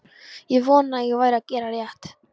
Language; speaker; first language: Icelandic; non-native, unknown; Polish